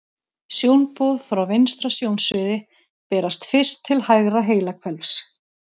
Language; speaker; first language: Icelandic; native; Icelandic